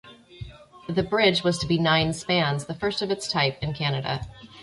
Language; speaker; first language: English; native; English